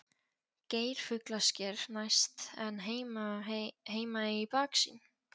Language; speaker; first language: Icelandic; non-native, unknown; Polish